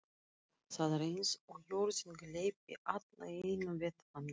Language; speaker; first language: Icelandic; non-native, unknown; Russian